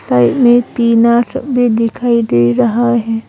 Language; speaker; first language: Hindi; non-native, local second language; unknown